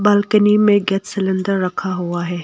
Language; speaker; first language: Hindi; non-native, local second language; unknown